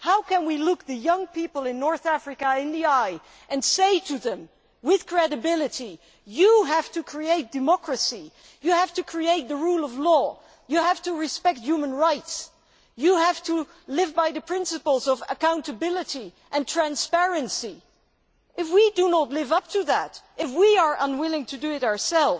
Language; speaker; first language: English; non-native, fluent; Dutch